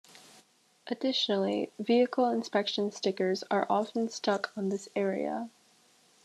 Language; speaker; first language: English; native; English